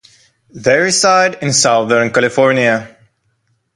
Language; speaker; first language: English; non-native, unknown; Russian